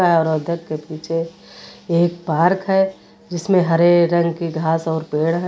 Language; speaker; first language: Hindi; native; Hindi